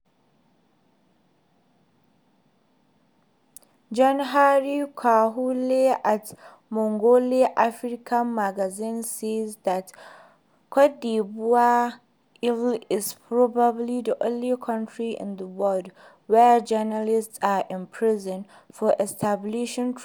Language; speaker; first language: English; non-native, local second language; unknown